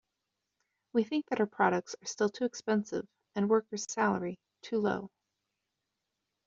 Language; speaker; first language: English; native; English